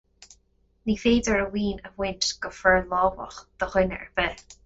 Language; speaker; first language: Irish; non-native, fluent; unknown